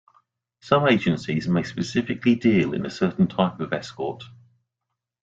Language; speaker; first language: English; native; English